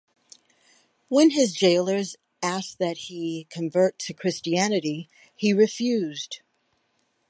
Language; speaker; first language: English; native; English